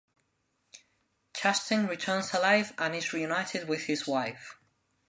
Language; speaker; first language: English; non-native, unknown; Spanish